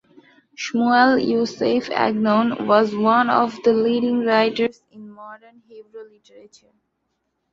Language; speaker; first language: English; non-native, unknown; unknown